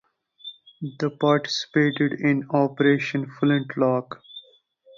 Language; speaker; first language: English; non-native, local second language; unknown